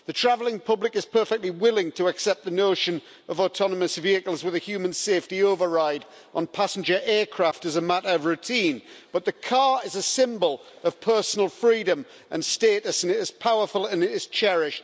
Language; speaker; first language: English; native; English